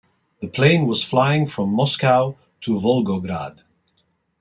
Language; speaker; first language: English; non-native, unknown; Dutch